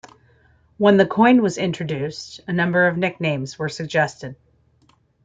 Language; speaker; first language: English; native; English